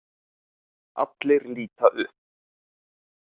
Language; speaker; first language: Icelandic; native; Icelandic